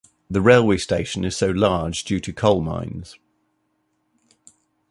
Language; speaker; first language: English; native; English